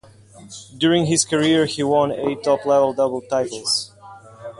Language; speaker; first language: English; non-native, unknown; Russian